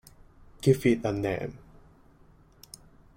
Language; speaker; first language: English; non-native, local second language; Cantonese